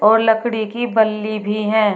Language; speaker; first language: Hindi; native; Hindi